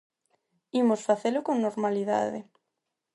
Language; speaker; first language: Galician; non-native, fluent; Spanish